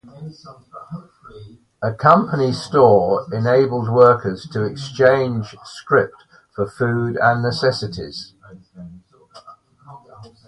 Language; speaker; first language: English; native; English